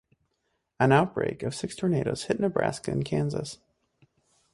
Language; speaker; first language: English; native; English